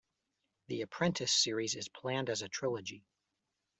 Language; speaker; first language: English; native; English